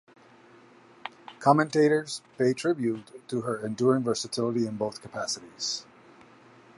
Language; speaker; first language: English; native; English